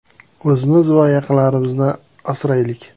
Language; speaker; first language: Uzbek; native; Uzbek